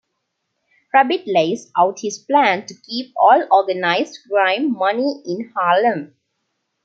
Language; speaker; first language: English; non-native, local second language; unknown